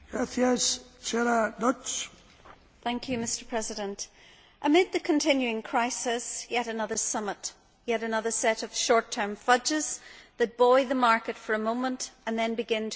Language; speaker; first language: English; native; English